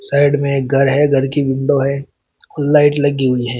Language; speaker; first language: Hindi; native; Hindi